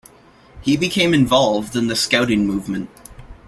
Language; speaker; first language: English; native; English